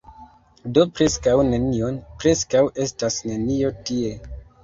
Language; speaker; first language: Esperanto; non-native, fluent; Kinyarwanda